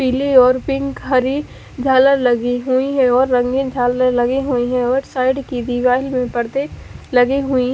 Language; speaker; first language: Hindi; native; Hindi